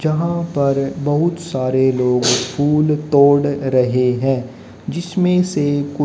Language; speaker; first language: Hindi; native; Hindi